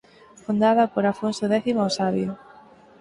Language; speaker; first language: Galician; native; Galician